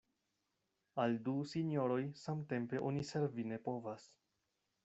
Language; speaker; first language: Esperanto; non-native, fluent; Spanish